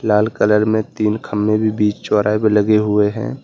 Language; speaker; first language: Hindi; native; Hindi